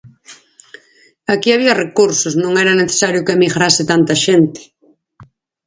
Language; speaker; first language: Galician; native; Galician